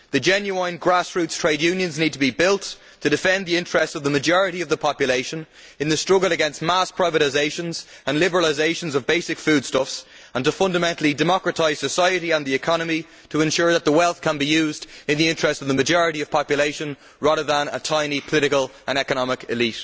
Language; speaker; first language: English; native; English